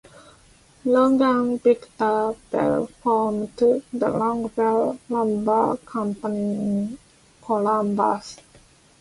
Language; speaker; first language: English; non-native, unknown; Japanese